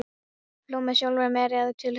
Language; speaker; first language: Icelandic; non-native, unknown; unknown